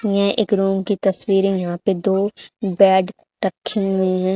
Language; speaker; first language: Hindi; native; Hindi